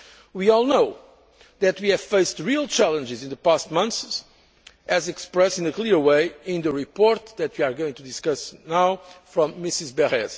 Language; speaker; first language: English; non-native, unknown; Portuguese